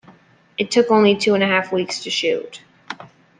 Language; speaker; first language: English; native; English